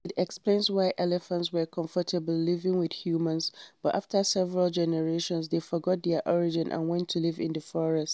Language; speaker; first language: English; non-native, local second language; Hausa